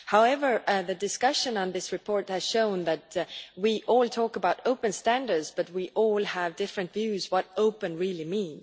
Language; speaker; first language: English; non-native, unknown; Estonian